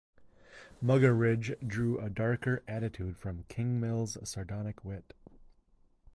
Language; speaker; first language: English; native; English